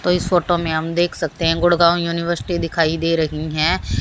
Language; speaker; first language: Hindi; native; Hindi